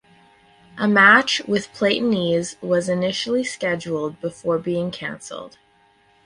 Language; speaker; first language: English; native; English